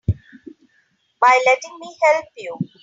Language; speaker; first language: English; non-native, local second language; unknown